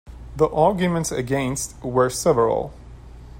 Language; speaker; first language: English; non-native, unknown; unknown